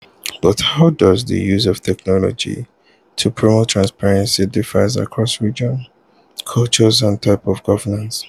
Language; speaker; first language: English; non-native, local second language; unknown